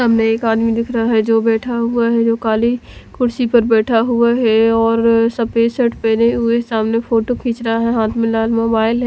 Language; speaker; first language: Hindi; non-native, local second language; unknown